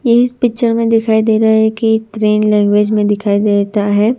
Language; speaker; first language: Hindi; non-native, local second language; Gujarati